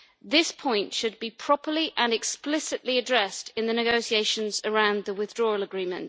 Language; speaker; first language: English; native; English